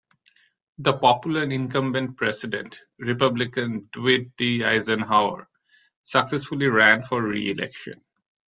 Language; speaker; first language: English; non-native, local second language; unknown